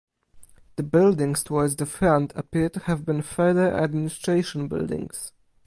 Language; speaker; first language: English; non-native, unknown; Polish